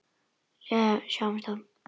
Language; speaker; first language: Icelandic; native; Icelandic